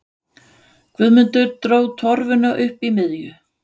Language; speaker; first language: Icelandic; non-native, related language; Danish